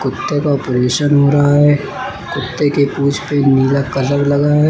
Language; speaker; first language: Hindi; native; Hindi